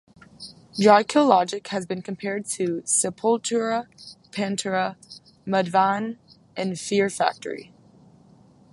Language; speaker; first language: English; native; English